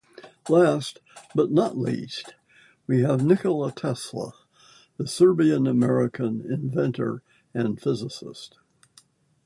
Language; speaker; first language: English; native; English